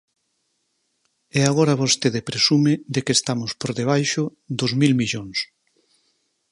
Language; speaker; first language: Galician; native; Galician